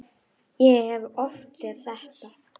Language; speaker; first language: Icelandic; non-native, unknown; Polish